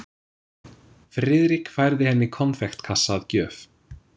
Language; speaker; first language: Icelandic; non-native, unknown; English